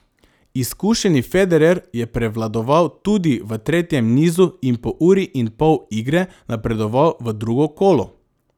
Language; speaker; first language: Slovenian; non-native, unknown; Macedonian